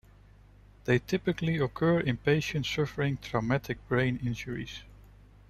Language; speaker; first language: English; non-native, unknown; Dutch